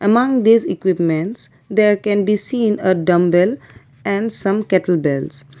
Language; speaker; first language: English; non-native, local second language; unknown